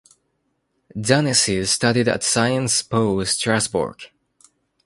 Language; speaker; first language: English; non-native, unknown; Spanish